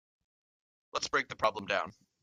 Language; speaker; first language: English; native; English